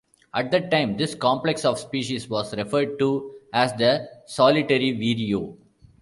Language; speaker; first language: English; non-native, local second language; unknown